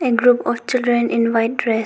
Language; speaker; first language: English; non-native, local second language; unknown